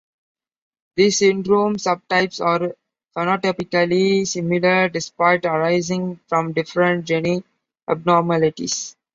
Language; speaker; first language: English; non-native, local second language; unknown